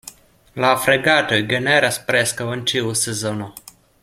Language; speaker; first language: Esperanto; non-native, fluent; Russian